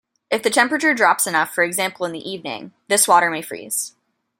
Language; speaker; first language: English; native; English